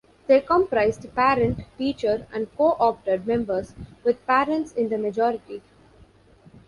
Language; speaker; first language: English; non-native, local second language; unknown